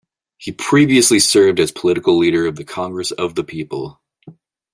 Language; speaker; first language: English; native; English